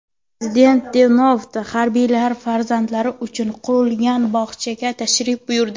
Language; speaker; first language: Uzbek; non-native, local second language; Kara-Kalpak